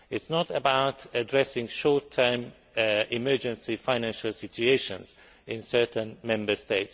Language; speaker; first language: English; non-native, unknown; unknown